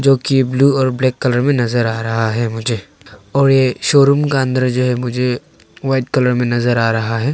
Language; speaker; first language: Hindi; non-native, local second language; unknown